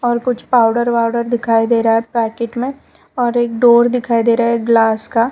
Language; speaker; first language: Hindi; non-native, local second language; Gujarati